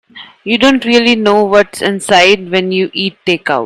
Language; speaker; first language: English; non-native, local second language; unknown